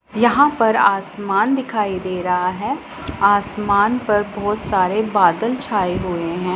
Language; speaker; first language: Hindi; non-native, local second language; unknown